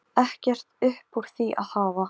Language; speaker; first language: Icelandic; non-native, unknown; Polish